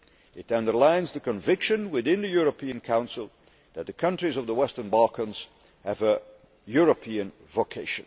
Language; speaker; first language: English; non-native, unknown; Dutch